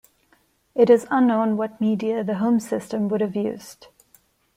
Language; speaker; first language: English; non-native, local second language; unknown